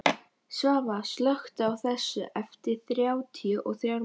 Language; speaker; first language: Icelandic; non-native, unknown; Polish